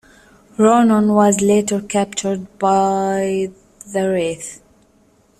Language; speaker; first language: English; native; English